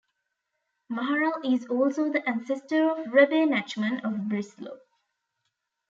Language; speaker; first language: English; non-native, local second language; Tamil